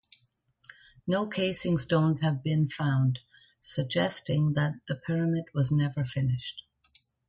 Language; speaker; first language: English; non-native, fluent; German